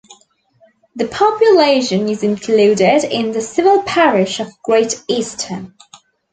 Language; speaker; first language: English; native; English